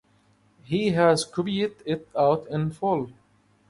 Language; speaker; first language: English; non-native, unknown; Arabic